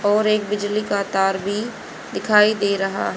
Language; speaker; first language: Hindi; native; Hindi